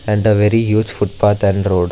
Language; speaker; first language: English; non-native, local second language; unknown